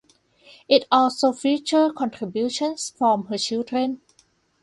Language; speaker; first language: English; non-native, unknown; Thai